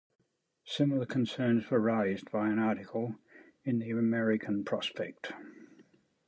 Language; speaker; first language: English; native; English